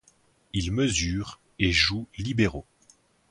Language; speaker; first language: French; native; French